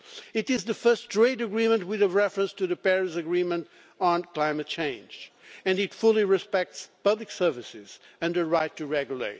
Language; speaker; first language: English; non-native, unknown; Portuguese